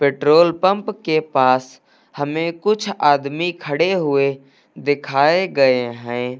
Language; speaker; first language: Hindi; native; Hindi